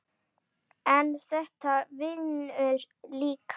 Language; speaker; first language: Icelandic; native; Icelandic